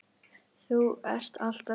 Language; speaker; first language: Icelandic; native; Icelandic